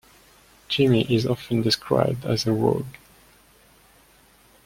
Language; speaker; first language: English; non-native, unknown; French